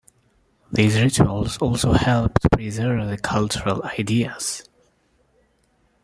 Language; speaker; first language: English; native; English